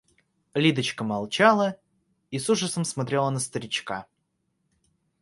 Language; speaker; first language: Russian; native; Russian